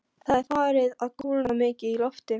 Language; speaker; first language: Icelandic; non-native, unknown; Polish